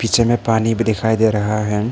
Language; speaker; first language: Hindi; early bilingual, other home language; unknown